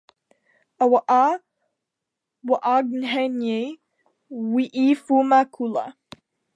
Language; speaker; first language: English; native; English